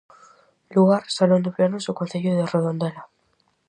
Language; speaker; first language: Galician; native; Galician